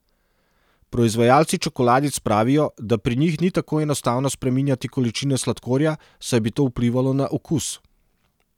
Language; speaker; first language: Slovenian; non-native, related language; Serbian